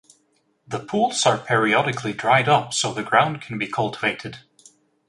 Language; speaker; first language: English; native; English